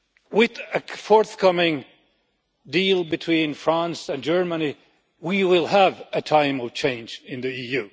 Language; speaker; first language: English; non-native, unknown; Finnish